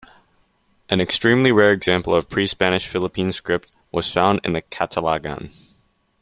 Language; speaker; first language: English; native; English